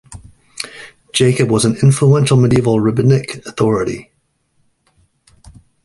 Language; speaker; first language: English; native; English